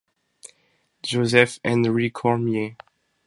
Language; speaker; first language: English; non-native, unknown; French